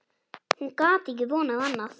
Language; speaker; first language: Icelandic; native; Icelandic